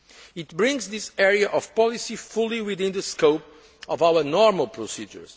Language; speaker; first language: English; non-native, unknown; Portuguese